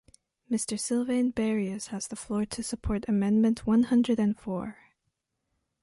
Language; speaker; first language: English; non-native, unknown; French